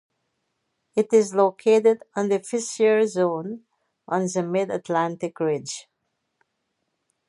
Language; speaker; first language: English; native; English